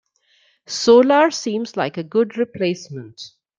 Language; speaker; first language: English; non-native, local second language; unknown